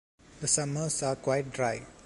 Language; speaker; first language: English; non-native, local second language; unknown